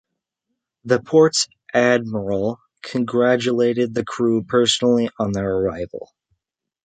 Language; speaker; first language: English; native; English